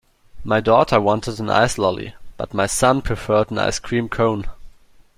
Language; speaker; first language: English; non-native, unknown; German